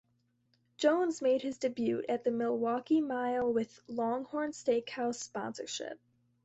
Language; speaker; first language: English; native; English